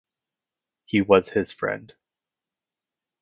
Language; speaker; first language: English; native; English